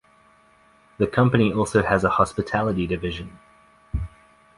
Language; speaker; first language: English; native; English